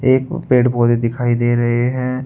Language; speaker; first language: Hindi; native; Hindi